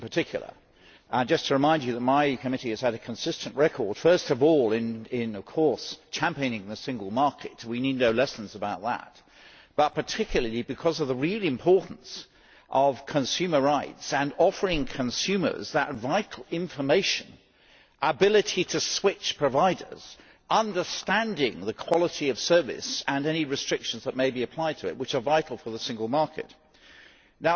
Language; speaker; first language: English; native; English